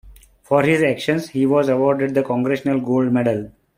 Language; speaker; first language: English; non-native, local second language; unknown